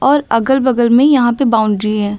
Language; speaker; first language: Hindi; native; Hindi